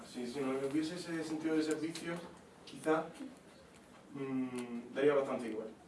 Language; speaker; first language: Spanish; non-native, fluent; Italian